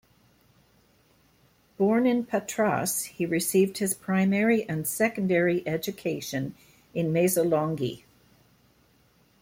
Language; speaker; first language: English; native; English